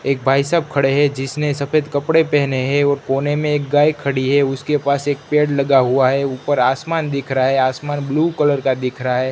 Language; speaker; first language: Hindi; non-native, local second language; Gujarati